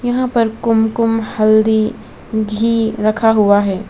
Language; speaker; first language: Hindi; non-native, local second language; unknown